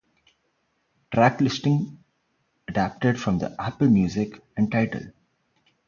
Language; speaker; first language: English; non-native, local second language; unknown